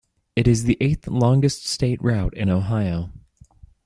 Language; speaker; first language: English; native; English